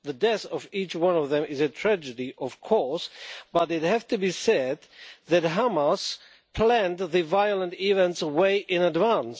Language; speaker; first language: English; non-native, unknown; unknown